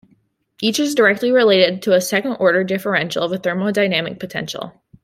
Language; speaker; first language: English; native; English